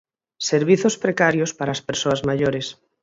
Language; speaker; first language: Galician; native; Galician